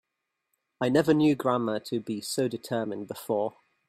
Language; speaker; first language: English; native; English